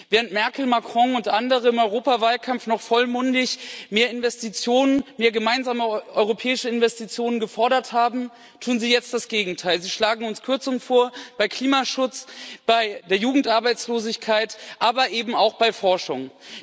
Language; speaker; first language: German; native; German